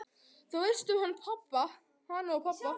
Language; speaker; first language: Icelandic; native; Icelandic